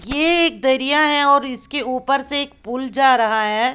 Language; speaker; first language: Hindi; native; Hindi